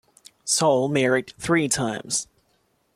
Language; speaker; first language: English; non-native, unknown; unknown